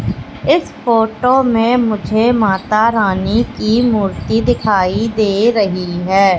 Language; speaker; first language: Hindi; native; Hindi